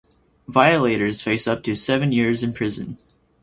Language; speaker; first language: English; native; English